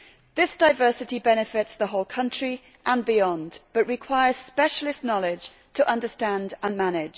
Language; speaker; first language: English; native; English